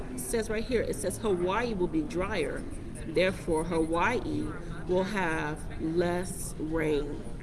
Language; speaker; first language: English; native; English